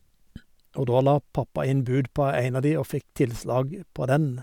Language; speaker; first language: Norwegian; native; Norwegian